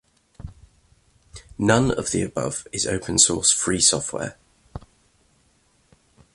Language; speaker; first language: English; native; English